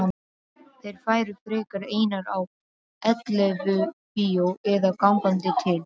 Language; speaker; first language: Icelandic; non-native, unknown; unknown